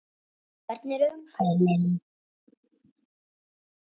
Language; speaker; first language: Icelandic; native; Icelandic